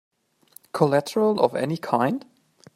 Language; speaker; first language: English; native; English